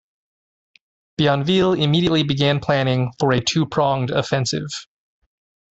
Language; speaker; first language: English; native; English